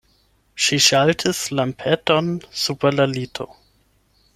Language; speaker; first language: Esperanto; non-native, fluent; German